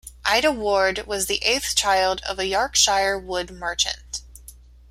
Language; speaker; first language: English; native; English